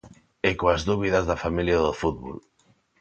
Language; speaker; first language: Galician; non-native, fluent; Spanish